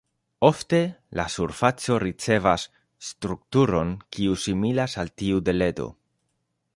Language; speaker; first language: Esperanto; non-native, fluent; Spanish